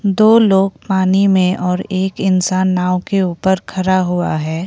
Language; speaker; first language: Hindi; non-native, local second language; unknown